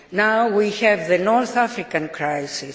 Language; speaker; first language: English; non-native, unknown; Greek